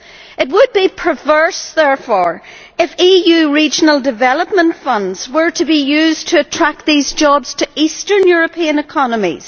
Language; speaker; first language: English; native; English